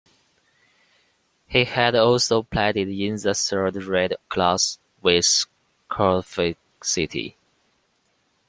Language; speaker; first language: English; non-native, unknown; Chinese